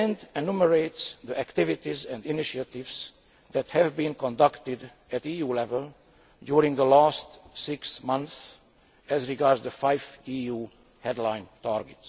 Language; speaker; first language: English; non-native, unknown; Hungarian